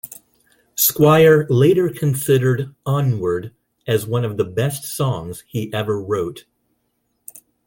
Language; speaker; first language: English; non-native, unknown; Spanish